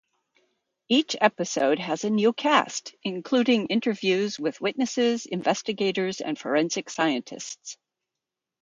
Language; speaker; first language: English; native; English